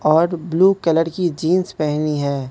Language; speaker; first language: Hindi; non-native, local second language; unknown